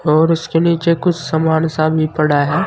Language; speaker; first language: Hindi; native; Hindi